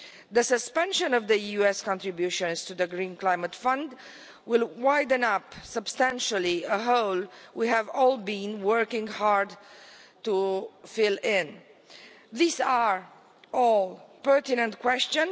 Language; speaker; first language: English; non-native, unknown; Romanian